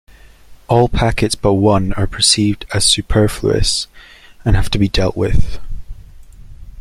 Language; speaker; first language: English; native; English